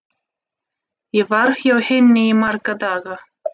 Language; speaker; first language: Icelandic; non-native, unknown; Russian